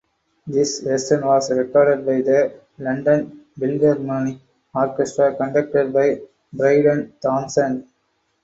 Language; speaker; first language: English; non-native, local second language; Tamil